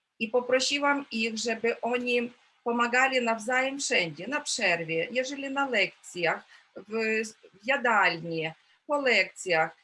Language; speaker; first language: Polish; non-native, related language; Ukrainian